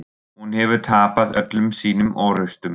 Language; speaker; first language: Icelandic; non-native, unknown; German